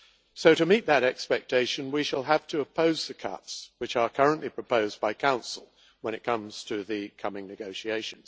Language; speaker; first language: English; native; English